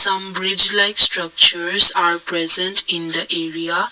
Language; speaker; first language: English; non-native, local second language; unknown